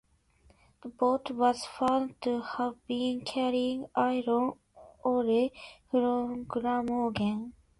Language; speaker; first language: English; non-native, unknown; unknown